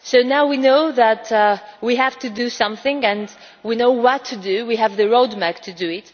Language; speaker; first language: English; non-native, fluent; Greek